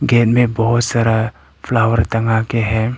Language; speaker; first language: Hindi; non-native, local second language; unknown